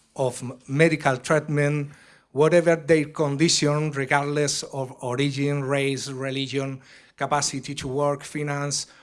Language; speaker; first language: English; non-native, fluent; Spanish